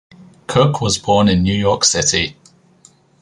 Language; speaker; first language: English; native; English